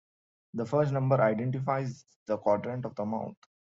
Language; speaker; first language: English; non-native, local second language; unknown